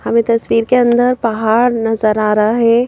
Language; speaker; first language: Hindi; native; Hindi